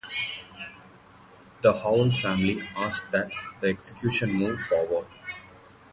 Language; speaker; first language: English; non-native, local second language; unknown